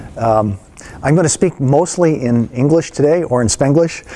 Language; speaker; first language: Spanish; non-native, fluent; English